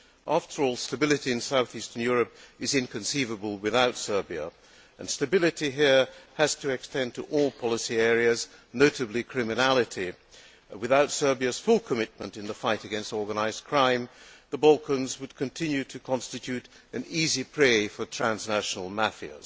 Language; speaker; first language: English; non-native, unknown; Hungarian